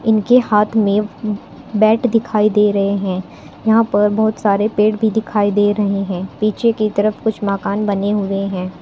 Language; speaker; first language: Hindi; native; Hindi